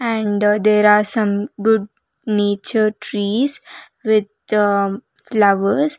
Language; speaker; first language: English; non-native, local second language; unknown